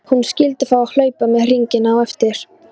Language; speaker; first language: Icelandic; non-native, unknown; Polish